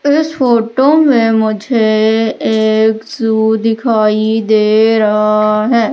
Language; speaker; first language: Hindi; native; Hindi